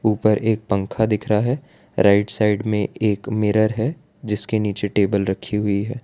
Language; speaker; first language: Hindi; non-native, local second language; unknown